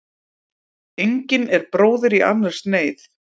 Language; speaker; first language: Icelandic; native; Icelandic